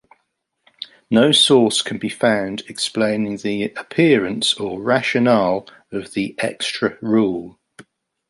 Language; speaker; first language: English; native; English